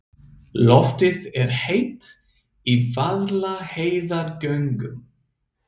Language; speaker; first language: Icelandic; non-native, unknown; English